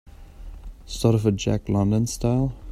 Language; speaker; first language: English; non-native, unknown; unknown